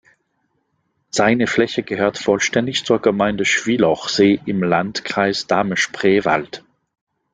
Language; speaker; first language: German; non-native, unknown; French